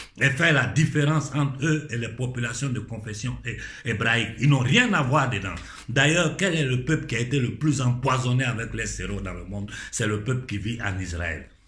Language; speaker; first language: French; non-native, local second language; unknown